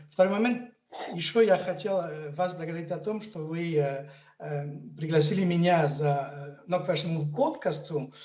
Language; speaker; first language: Russian; non-native, fluent; French